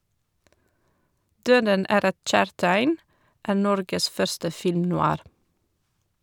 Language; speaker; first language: Norwegian; non-native, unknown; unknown